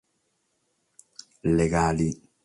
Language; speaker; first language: Sardinian; non-native, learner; Catalan